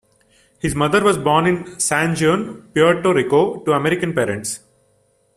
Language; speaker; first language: English; non-native, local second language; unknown